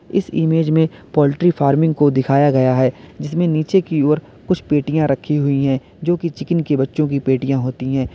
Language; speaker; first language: Hindi; native; Hindi